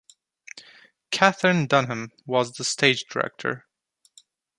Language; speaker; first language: English; non-native, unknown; Turkish